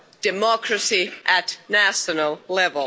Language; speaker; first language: English; non-native, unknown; Finnish